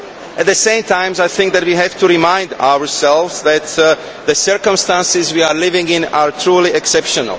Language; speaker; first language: English; non-native, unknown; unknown